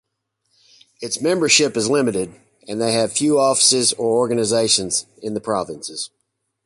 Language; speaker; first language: English; native; English